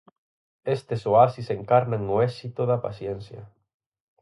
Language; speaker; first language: Galician; native; Galician